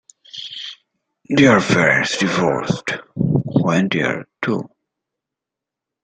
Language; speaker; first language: English; native; English